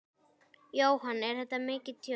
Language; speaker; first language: Icelandic; native; Icelandic